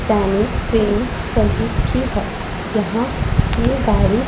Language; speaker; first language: Hindi; non-native, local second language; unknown